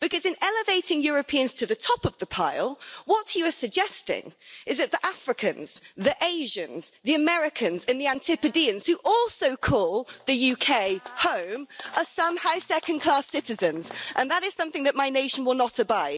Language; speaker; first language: English; native; English